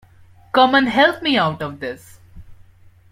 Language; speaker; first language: English; non-native, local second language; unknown